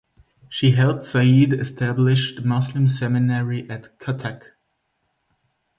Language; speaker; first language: English; non-native, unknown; Swiss German